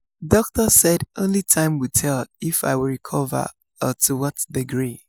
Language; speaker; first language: English; non-native, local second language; Yoruba